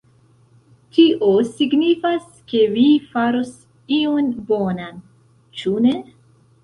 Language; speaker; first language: Esperanto; non-native, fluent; Central Kurdish